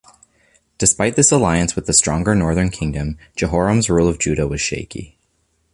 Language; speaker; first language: English; native; English